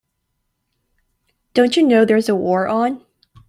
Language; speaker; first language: English; native; English